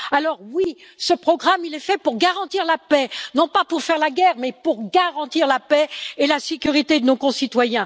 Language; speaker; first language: French; native; French